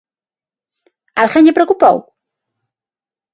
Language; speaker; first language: Galician; non-native, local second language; Spanish